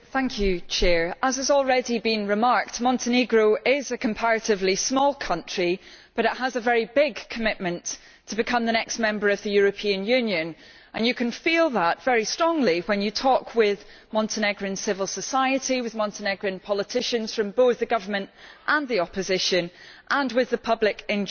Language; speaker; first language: English; native; English